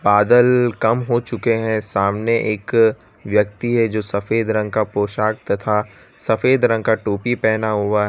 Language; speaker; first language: Hindi; non-native, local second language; Gujarati